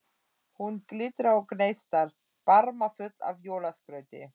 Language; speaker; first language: Icelandic; non-native, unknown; German